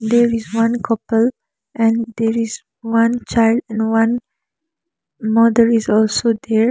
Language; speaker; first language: English; non-native, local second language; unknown